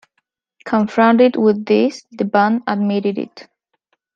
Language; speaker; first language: English; non-native, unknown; Spanish